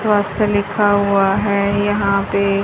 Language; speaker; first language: Hindi; native; Hindi